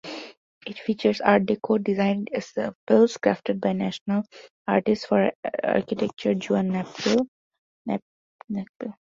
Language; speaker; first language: English; non-native, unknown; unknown